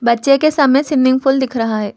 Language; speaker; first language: Hindi; non-native, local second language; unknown